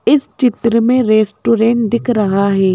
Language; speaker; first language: Hindi; native; Hindi